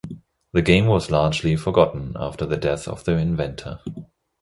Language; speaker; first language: English; non-native, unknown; German